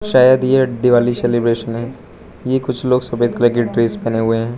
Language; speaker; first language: Hindi; non-native, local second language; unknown